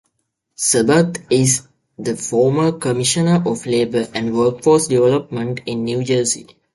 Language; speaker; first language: English; native; English